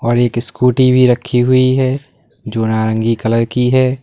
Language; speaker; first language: Hindi; native; Hindi